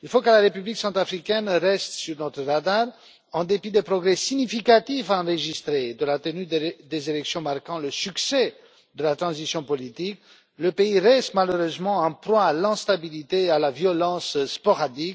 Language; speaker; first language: French; non-native, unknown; Romanian